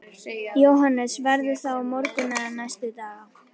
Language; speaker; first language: Icelandic; native; Icelandic